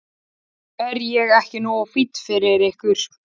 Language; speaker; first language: Icelandic; native; Icelandic